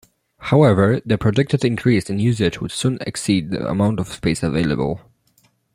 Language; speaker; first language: English; non-native, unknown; Polish